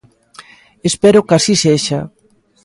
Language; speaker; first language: Galician; native; Galician